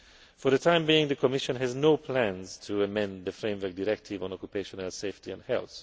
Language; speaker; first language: English; non-native, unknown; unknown